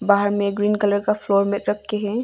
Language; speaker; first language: Hindi; non-native, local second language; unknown